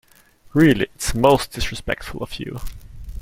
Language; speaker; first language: English; non-native, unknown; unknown